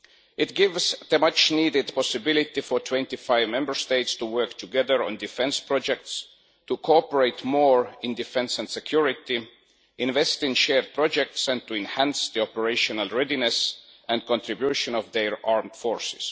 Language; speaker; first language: English; non-native, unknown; Estonian